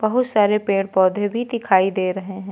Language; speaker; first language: Hindi; native; Hindi